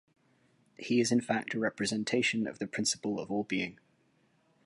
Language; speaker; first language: English; native; English